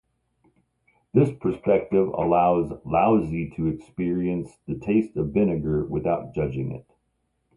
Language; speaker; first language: English; native; English